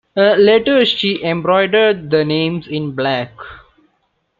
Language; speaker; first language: English; non-native, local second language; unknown